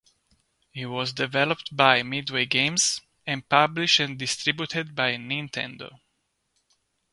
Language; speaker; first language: English; non-native, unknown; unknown